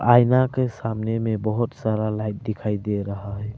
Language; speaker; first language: Hindi; early bilingual, other home language; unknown